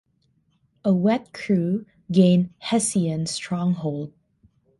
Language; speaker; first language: English; non-native, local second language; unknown